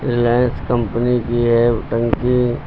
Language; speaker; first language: Hindi; native; Hindi